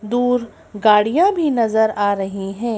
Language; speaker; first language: Hindi; native; Hindi